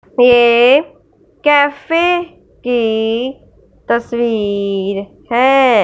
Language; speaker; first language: Hindi; non-native, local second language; Punjabi